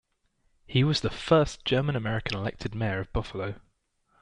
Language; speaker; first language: English; native; English